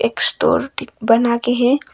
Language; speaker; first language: Hindi; non-native, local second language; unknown